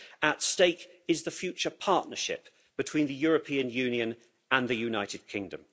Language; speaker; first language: English; native; English